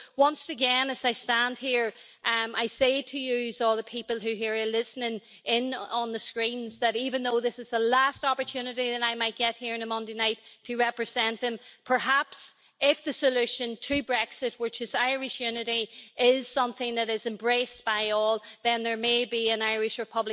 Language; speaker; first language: English; native; English